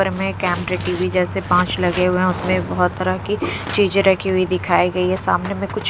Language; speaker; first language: Hindi; non-native, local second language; Punjabi